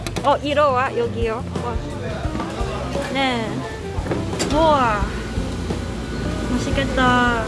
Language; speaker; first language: Korean; non-native, learner; Cantonese